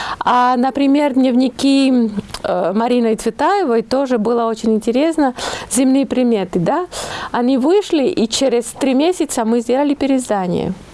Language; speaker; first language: Russian; non-native, fluent; Spanish